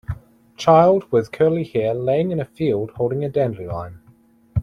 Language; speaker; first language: English; native; English